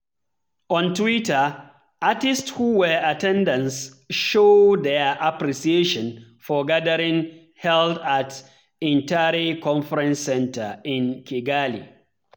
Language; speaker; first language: English; non-native, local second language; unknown